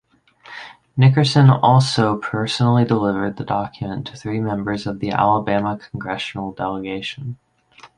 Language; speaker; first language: English; native; English